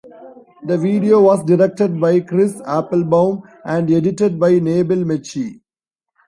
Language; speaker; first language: English; non-native, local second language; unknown